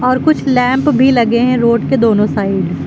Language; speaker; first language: Hindi; native; Hindi